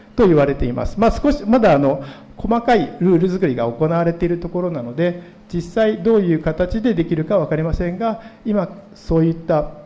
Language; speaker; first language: Japanese; native; Japanese